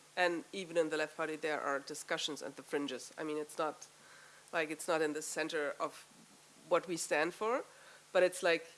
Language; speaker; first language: English; non-native, fluent; German